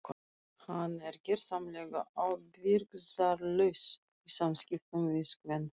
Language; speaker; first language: Icelandic; non-native, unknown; Russian